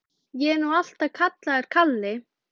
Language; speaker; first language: Icelandic; native; Icelandic